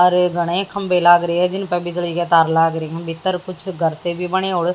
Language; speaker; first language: Hindi; native; Hindi